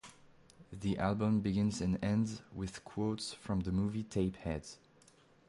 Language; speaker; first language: English; non-native, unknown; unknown